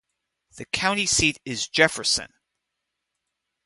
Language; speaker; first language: English; native; English